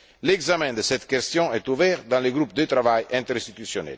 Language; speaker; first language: French; non-native, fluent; Italian